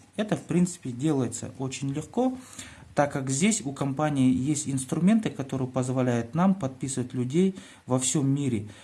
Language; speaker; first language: Russian; native; Russian